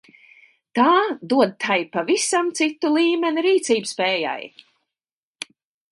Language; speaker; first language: Latvian; native; Latvian